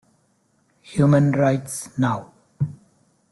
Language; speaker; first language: English; non-native, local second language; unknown